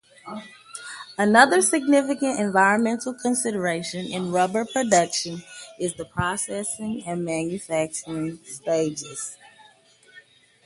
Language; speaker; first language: English; native; English